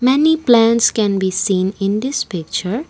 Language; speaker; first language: English; non-native, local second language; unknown